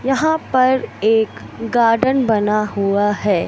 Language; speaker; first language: Hindi; native; Hindi